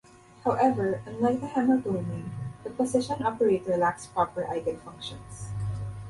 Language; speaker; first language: English; non-native, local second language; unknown